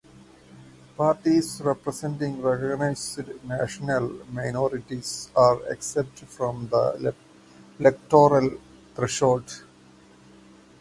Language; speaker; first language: English; non-native, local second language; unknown